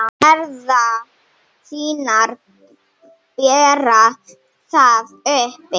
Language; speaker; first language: Icelandic; non-native, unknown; Slovenian